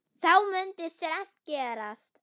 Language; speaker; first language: Icelandic; non-native, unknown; German